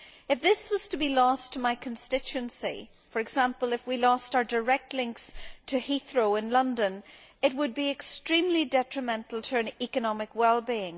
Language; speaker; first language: English; native; English